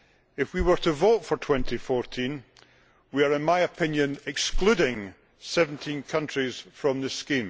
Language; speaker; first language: English; native; English